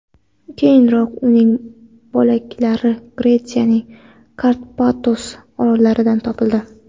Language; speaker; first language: Uzbek; non-native, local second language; Kara-Kalpak